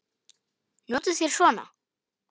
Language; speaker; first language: Icelandic; non-native, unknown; Polish